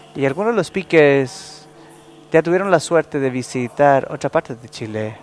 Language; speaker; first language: Spanish; non-native, learner; English